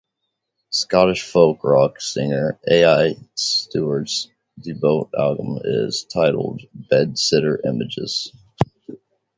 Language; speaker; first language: English; native; English